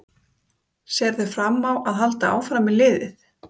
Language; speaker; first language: Icelandic; native; Icelandic